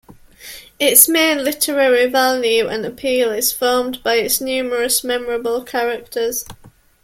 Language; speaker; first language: English; native; English